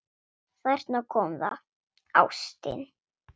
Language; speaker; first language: Icelandic; non-native, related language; Swedish